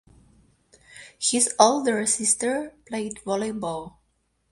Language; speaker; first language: English; native; English